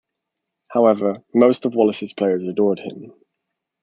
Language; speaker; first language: English; native; English